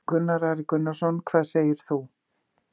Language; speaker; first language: Icelandic; native; Icelandic